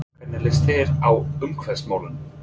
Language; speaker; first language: Icelandic; non-native, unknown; English